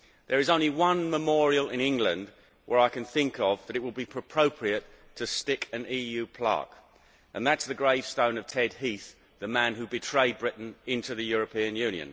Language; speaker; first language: English; native; English